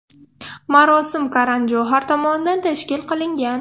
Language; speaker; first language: Uzbek; non-native, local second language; Russian